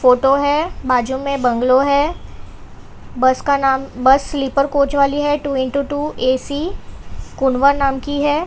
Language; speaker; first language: Hindi; non-native, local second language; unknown